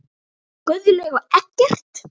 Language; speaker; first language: Icelandic; native; Icelandic